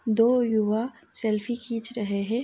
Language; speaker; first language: Hindi; non-native, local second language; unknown